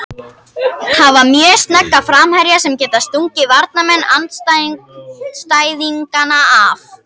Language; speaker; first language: Icelandic; native; Icelandic